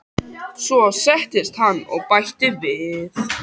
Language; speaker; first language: Icelandic; native; Icelandic